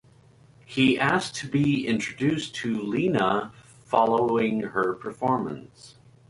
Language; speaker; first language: English; native; English